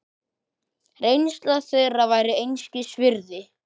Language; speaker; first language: Icelandic; native; Icelandic